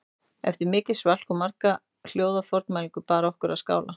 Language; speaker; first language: Icelandic; native; Icelandic